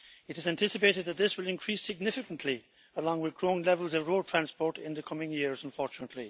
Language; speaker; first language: English; native; English